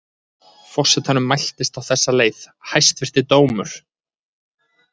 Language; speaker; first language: Icelandic; native; Icelandic